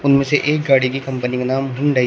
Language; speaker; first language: Hindi; native; Hindi